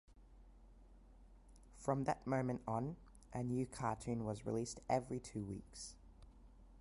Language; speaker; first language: English; native; English